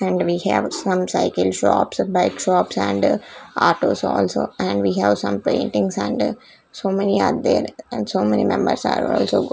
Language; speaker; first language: English; non-native, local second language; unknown